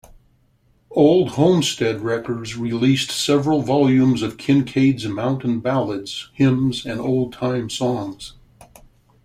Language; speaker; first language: English; native; English